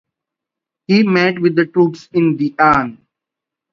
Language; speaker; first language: English; non-native, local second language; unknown